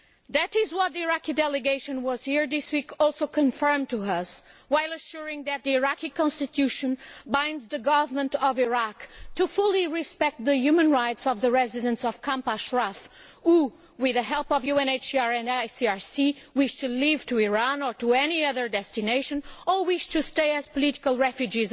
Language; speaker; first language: English; non-native, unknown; Portuguese